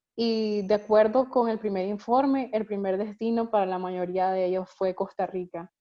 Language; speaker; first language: Spanish; native; Spanish